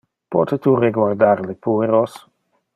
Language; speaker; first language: Interlingua; non-native, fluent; Dutch